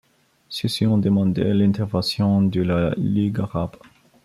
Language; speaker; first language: French; non-native, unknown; Bulgarian